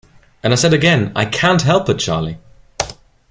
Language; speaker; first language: English; non-native, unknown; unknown